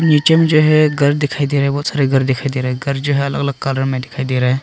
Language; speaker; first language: Hindi; non-native, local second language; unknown